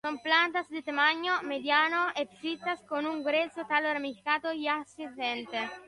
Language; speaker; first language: Spanish; non-native, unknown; Italian